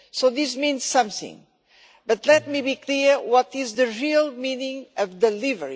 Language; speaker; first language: English; non-native, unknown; Portuguese